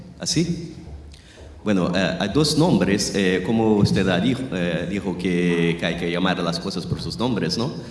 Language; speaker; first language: Spanish; non-native, related language; Portuguese